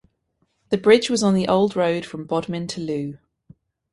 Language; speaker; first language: English; native; English